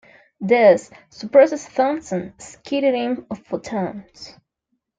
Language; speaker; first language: English; non-native, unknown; Spanish